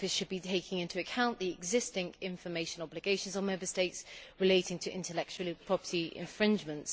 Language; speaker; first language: English; native; English